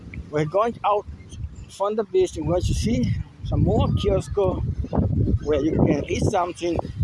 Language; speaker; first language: English; non-native, fluent; Spanish